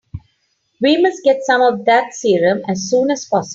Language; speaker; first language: English; non-native, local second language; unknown